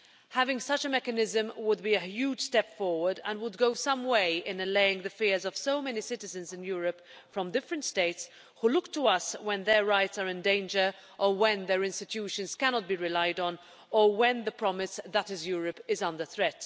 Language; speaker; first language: English; non-native, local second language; Maltese